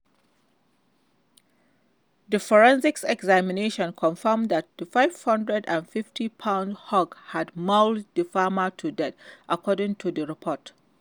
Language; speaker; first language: English; non-native, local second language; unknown